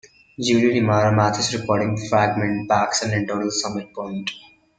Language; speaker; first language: English; non-native, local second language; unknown